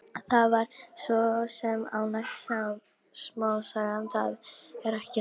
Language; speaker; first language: Icelandic; non-native, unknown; Polish